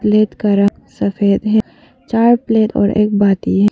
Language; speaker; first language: Hindi; non-native, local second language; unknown